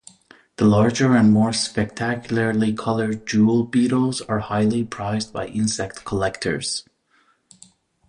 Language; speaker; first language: English; native; English